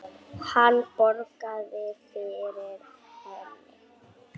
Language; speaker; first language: Icelandic; native; Icelandic